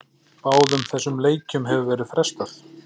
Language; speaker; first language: Icelandic; native; Icelandic